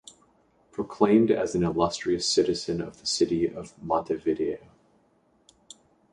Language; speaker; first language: English; native; English